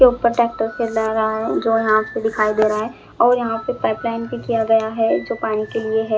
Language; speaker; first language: Hindi; non-native, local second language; Punjabi